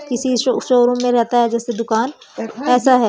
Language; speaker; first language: Hindi; native; Hindi